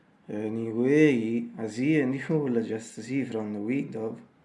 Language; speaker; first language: English; non-native, learner; Italian